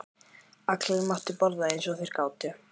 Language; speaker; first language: Icelandic; native; Icelandic